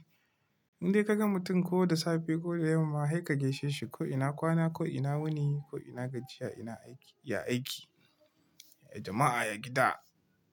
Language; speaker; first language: Hausa; non-native, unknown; Igbo